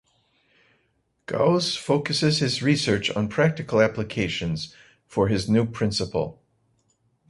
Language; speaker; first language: English; native; English